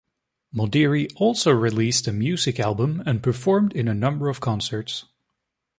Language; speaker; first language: English; native; English